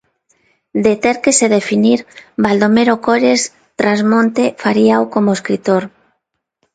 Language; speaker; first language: Galician; non-native, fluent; Spanish